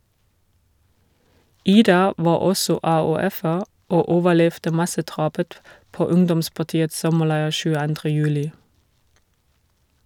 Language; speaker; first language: Norwegian; non-native, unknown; German